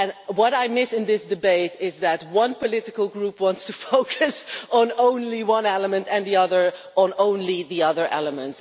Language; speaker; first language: English; non-native, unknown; Dutch